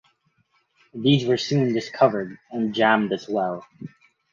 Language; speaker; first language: English; non-native, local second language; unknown